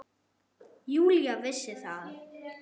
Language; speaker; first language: Icelandic; non-native, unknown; German